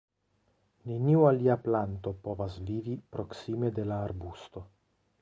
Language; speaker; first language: Esperanto; non-native, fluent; Italian